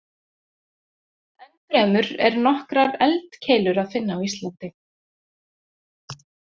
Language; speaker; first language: Icelandic; native; Icelandic